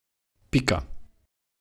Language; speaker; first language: Slovenian; non-native, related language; Croatian